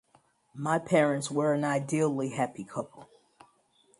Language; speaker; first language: English; native; English